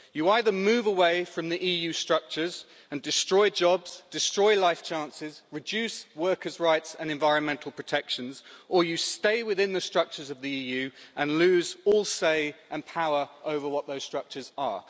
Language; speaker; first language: English; native; English